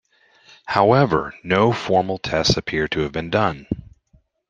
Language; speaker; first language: English; native; English